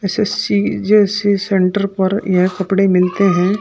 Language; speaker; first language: Hindi; native; Hindi